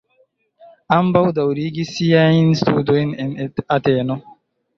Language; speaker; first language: Esperanto; non-native, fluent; Chinese